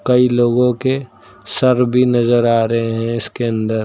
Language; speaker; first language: Hindi; native; Hindi